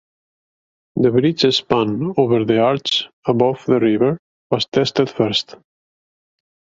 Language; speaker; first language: English; native; English